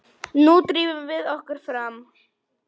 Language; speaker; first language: Icelandic; non-native, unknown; Polish